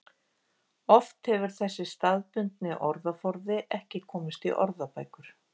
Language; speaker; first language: Icelandic; native; Icelandic